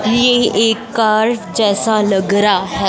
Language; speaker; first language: Hindi; non-native, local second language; Punjabi